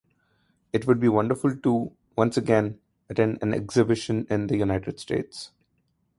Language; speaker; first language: English; non-native, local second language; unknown